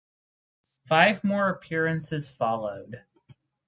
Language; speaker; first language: English; native; English